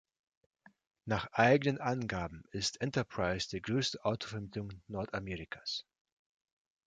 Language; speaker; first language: German; non-native, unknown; Russian